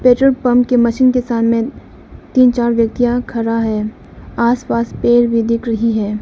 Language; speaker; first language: Hindi; non-native, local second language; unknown